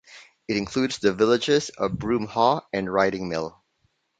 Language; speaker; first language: English; non-native, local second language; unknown